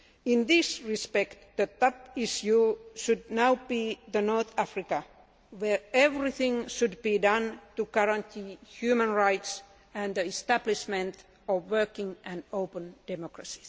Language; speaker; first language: English; non-native, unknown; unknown